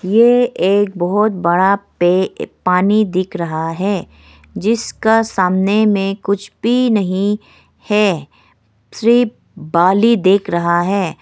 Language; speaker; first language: Hindi; non-native, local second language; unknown